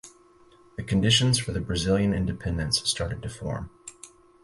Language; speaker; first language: English; native; English